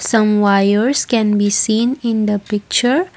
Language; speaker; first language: English; non-native, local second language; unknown